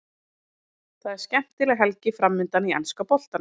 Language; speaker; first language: Icelandic; native; Icelandic